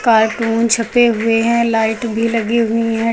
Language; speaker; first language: Hindi; native; Hindi